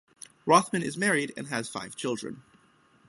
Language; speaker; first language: English; native; English